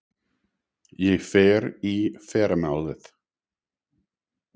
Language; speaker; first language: Icelandic; non-native, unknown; English